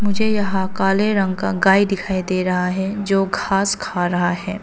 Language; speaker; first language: Hindi; early bilingual, other home language; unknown